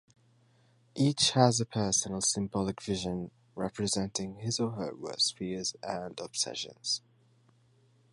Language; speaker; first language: English; native; English